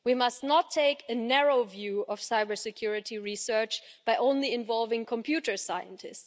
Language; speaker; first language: English; non-native, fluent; German